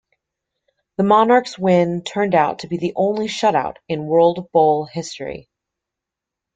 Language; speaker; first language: English; native; English